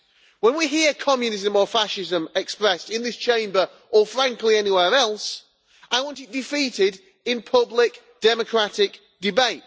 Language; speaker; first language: English; native; English